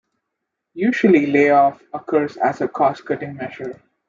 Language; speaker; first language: English; non-native, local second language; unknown